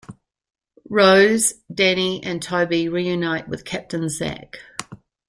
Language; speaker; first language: English; native; English